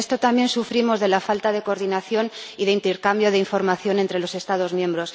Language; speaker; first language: Spanish; native; Spanish